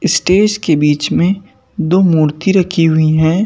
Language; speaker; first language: Hindi; native; Hindi